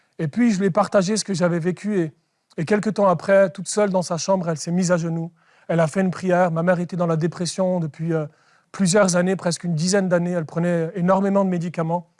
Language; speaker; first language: French; early bilingual, other home language; Arabic